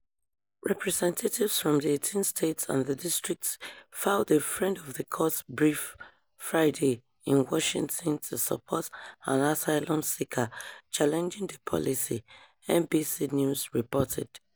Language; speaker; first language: English; non-native, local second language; Yoruba